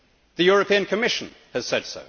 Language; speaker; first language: English; native; English